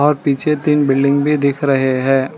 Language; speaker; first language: Hindi; non-native, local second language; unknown